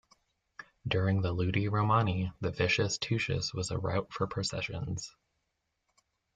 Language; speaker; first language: English; native; English